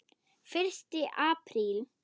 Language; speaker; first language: Icelandic; non-native, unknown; German